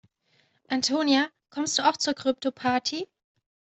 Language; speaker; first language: German; native; German